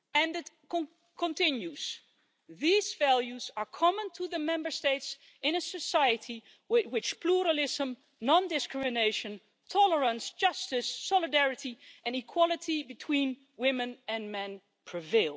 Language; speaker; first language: English; non-native, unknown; Dutch